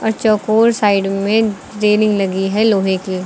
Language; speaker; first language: Hindi; native; Hindi